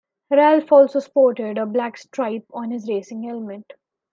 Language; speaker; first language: English; non-native, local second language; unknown